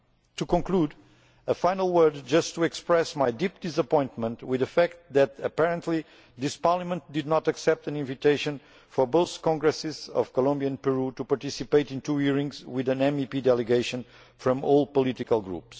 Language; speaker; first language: English; non-native, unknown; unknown